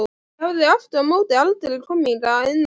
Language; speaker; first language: Icelandic; native; Icelandic